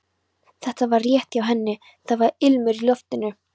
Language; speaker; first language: Icelandic; non-native, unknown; Polish